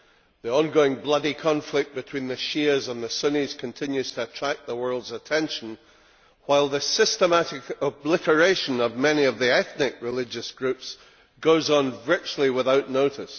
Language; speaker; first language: English; native; English